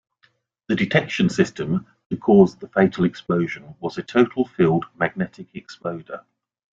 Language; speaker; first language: English; native; English